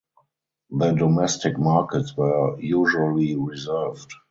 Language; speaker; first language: English; non-native, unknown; German